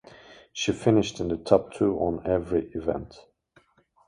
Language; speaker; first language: English; native; English